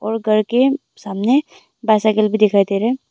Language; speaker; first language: Hindi; early bilingual, other home language; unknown